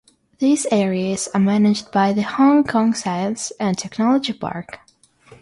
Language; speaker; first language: English; non-native, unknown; Russian